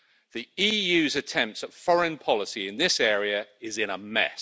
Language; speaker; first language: English; native; English